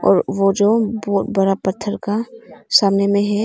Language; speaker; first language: Hindi; non-native, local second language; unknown